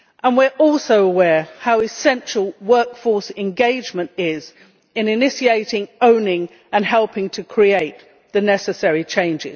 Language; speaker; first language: English; native; English